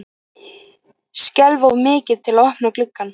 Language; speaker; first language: Icelandic; native; Icelandic